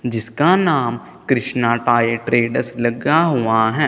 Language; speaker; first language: Hindi; non-native, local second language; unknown